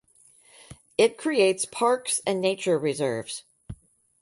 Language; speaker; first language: English; native; English